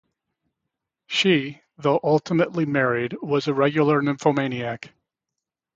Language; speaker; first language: English; native; English